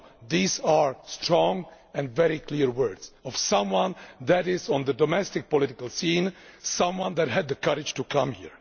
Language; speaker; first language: English; non-native, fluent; Czech